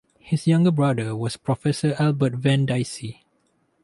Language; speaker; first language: English; non-native, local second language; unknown